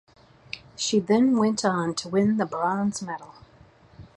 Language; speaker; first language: English; native; English